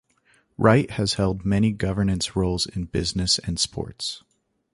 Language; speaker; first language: English; native; English